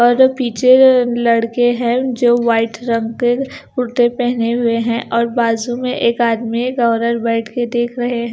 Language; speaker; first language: Hindi; non-native, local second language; Punjabi